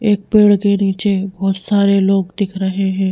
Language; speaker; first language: Hindi; native; Hindi